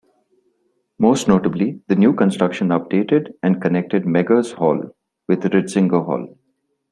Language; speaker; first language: English; non-native, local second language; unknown